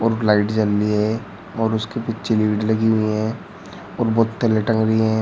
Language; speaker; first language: Hindi; native; Hindi